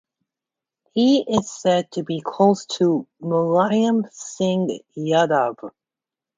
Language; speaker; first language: English; native; English